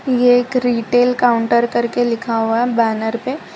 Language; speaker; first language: Hindi; non-native, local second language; Gujarati